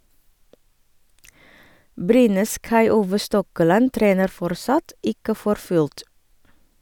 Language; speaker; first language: Norwegian; non-native, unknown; Indonesian